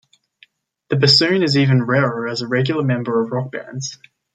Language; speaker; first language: English; native; English